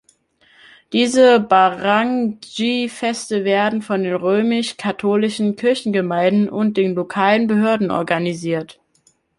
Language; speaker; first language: German; native; German